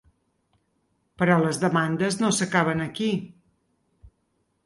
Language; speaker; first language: Catalan; native; Catalan